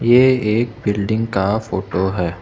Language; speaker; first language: Hindi; non-native, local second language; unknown